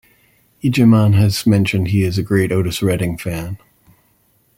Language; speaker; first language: English; native; English